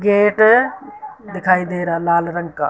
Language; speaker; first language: Hindi; non-native, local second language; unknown